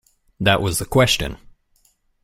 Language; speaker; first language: English; native; English